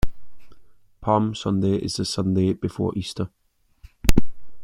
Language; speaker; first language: English; native; English